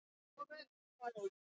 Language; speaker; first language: Icelandic; non-native, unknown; English